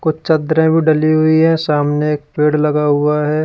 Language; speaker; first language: Hindi; native; Hindi